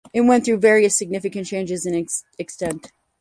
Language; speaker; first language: English; native; English